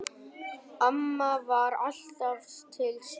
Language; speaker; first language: Icelandic; non-native, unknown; Vietnamese